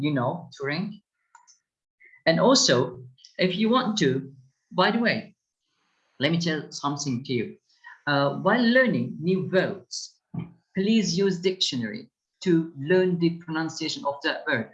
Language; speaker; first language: English; non-native, fluent; Turkish